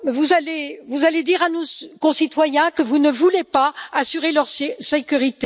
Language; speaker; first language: French; native; French